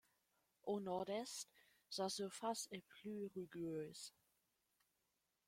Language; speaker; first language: French; non-native, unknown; German